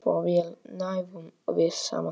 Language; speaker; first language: Icelandic; non-native, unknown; Polish